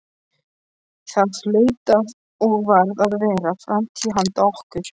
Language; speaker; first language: Icelandic; non-native, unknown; Polish